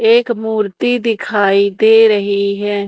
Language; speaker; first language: Hindi; native; Hindi